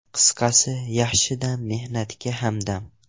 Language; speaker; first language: Uzbek; non-native, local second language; Russian